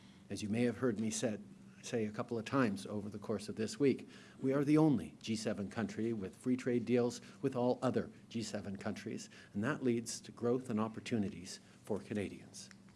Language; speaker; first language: English; native; English